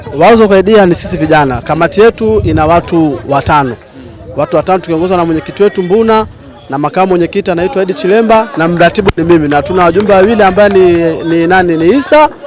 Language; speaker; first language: Swahili; native; Swahili